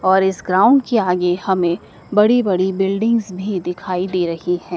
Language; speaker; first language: Hindi; native; Hindi